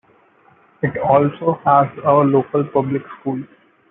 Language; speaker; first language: English; non-native, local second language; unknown